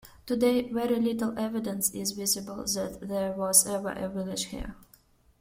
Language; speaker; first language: English; non-native, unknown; Russian